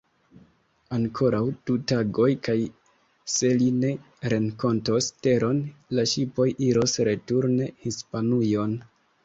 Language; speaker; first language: Esperanto; non-native, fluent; Kinyarwanda